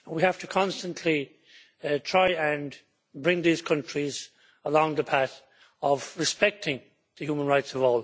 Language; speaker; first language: English; native; English